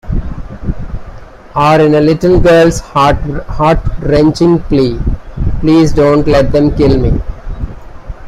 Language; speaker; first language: English; non-native, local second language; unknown